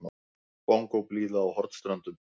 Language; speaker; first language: Icelandic; native; Icelandic